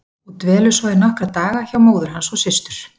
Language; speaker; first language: Icelandic; native; Icelandic